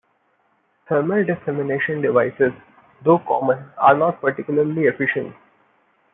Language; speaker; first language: English; non-native, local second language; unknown